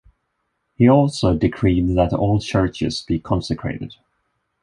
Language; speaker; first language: English; non-native, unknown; Swedish